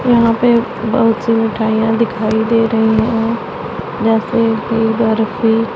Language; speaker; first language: Hindi; non-native, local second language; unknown